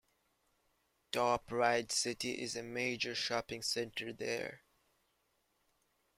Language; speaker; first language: English; native; English